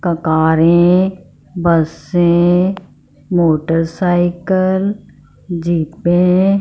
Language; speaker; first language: Hindi; non-native, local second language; Punjabi